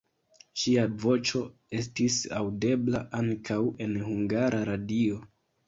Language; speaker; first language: Esperanto; non-native, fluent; Kinyarwanda